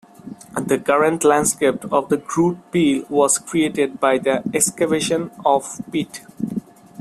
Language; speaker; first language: English; non-native, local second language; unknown